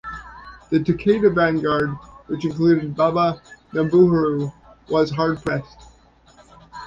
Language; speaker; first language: English; native; English